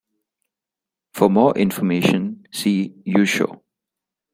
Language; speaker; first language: English; non-native, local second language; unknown